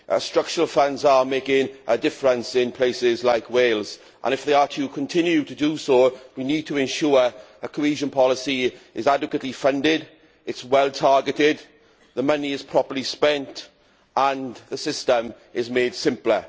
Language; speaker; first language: English; native; English